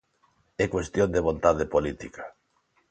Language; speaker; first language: Galician; non-native, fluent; Spanish